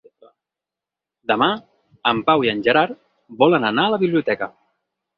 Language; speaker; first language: Catalan; native; Catalan